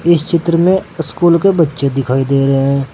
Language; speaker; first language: Hindi; native; Hindi